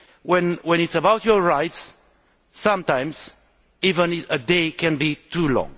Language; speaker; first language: English; non-native, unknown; Romanian